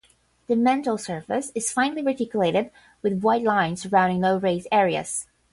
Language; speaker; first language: English; non-native, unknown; Portuguese